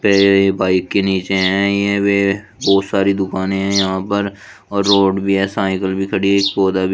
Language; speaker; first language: Hindi; native; Hindi